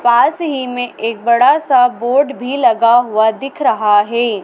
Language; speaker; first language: Hindi; native; Hindi